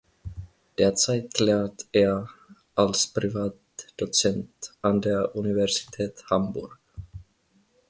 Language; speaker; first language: German; non-native, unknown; Finnish